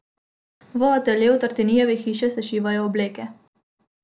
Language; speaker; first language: Slovenian; non-native, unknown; Macedonian